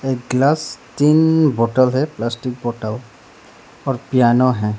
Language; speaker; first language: Hindi; early bilingual, other home language; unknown